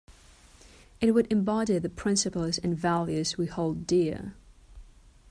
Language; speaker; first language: English; non-native, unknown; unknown